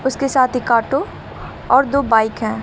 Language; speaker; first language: Hindi; native; Hindi